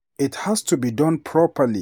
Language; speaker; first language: English; non-native, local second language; Hausa